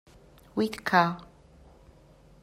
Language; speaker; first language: English; non-native, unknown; Persian